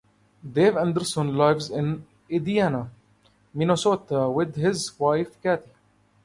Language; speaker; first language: English; non-native, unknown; Arabic